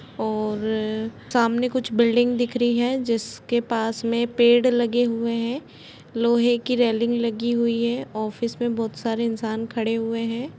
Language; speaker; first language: Hindi; native; Hindi